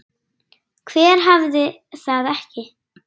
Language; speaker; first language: Icelandic; native; Icelandic